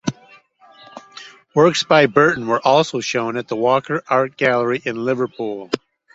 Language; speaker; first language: English; native; English